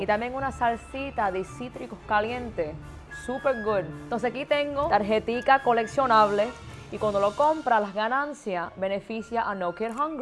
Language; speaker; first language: Spanish; early bilingual, other home language; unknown